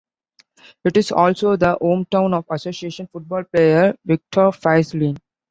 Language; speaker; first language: English; non-native, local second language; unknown